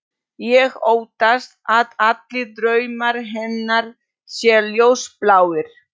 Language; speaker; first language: Icelandic; non-native, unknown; Polish